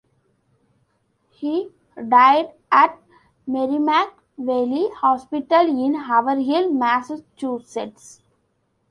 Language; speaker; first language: English; non-native, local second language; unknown